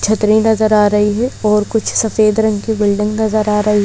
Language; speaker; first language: Hindi; native; Hindi